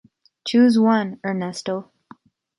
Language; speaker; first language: English; native; English